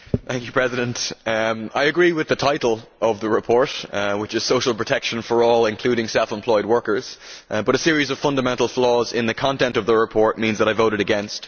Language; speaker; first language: English; native; English